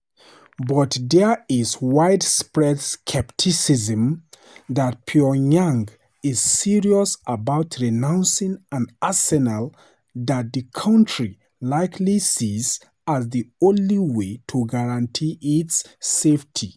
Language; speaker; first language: English; non-native, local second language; Hausa